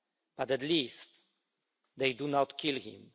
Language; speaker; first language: English; non-native, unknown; Polish